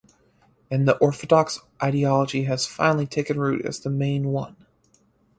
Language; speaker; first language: English; native; English